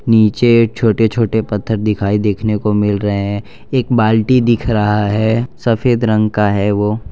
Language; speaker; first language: Hindi; non-native, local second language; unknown